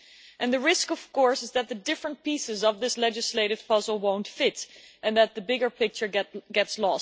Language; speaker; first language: English; non-native, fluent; Dutch